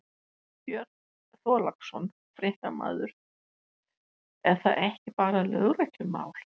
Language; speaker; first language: Icelandic; non-native, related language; Danish